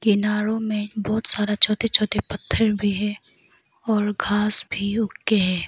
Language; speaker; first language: Hindi; non-native, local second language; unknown